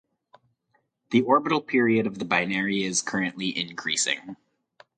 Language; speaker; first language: English; native; English